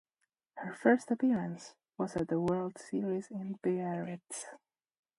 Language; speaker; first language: English; non-native, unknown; Czech